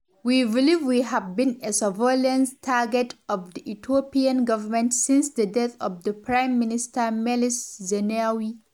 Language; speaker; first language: English; non-native, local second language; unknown